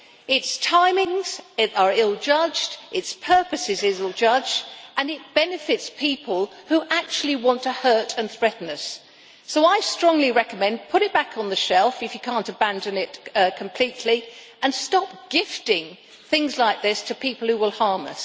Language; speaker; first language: English; native; English